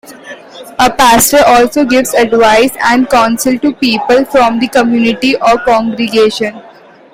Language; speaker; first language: English; non-native, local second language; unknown